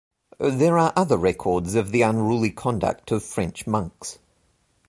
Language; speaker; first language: English; native; English